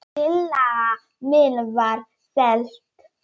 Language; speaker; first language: Icelandic; non-native, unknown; Polish